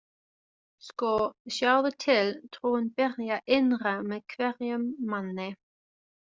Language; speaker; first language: Icelandic; non-native, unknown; German